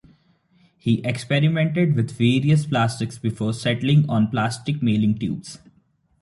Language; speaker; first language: English; non-native, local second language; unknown